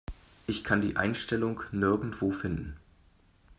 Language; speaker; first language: German; native; German